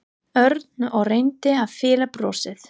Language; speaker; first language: Icelandic; non-native, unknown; English